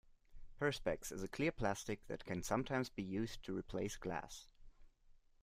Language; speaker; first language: English; non-native, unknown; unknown